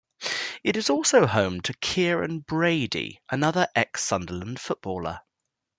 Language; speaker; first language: English; native; English